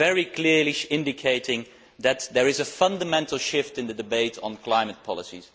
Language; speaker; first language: English; non-native, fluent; Dutch